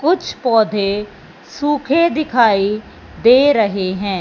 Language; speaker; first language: Hindi; non-native, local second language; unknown